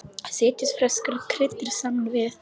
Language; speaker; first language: Icelandic; non-native, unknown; Polish